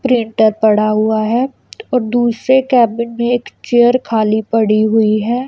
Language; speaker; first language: Hindi; non-native, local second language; Punjabi